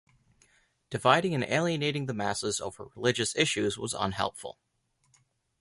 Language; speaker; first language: English; native; English